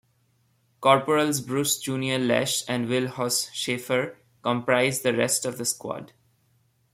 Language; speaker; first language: English; non-native, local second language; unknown